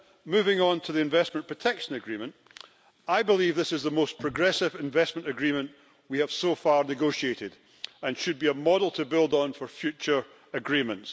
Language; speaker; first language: English; native; English